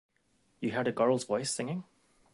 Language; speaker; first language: English; native; English